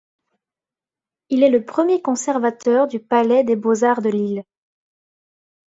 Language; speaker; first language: French; native; French